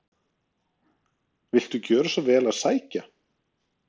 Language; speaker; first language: Icelandic; non-native, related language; Norwegian